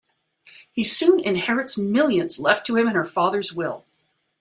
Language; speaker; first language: English; native; English